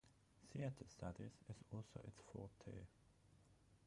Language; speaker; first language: English; non-native, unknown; German